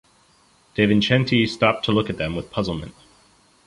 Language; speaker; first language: English; native; English